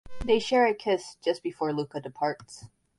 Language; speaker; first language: English; native; English